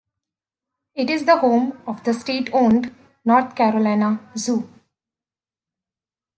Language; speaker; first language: English; native; English